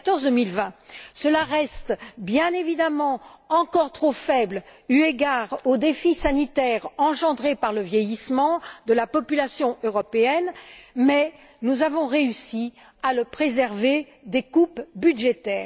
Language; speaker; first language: French; native; French